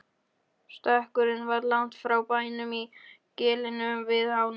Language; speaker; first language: Icelandic; non-native, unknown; Polish